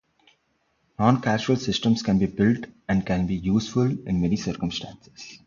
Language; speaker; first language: English; non-native, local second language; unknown